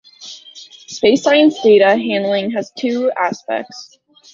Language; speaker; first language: English; native; English